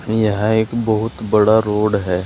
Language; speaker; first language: Hindi; native; Hindi